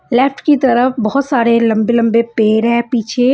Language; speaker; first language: Hindi; non-native, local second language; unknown